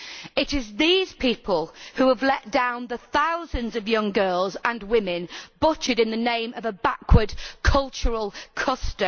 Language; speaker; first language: English; native; English